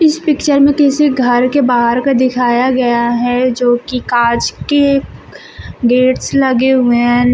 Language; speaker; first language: Hindi; native; Hindi